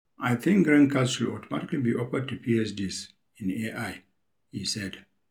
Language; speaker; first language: English; non-native, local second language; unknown